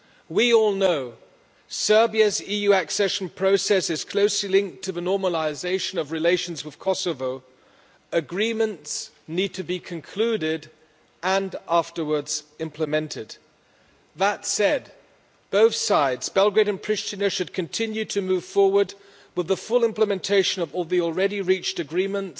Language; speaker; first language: English; non-native, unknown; German